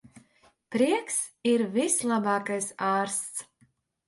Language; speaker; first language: Latvian; native; Latvian